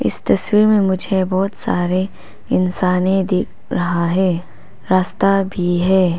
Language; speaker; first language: Hindi; non-native, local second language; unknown